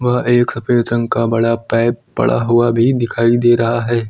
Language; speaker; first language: Hindi; native; Hindi